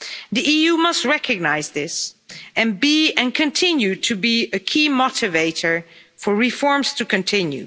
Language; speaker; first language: English; non-native, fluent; Dutch